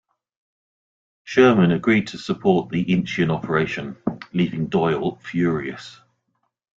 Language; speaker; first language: English; native; English